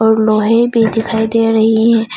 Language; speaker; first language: Hindi; non-native, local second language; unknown